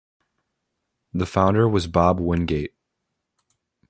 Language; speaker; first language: English; native; English